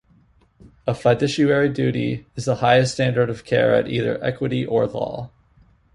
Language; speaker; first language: English; native; English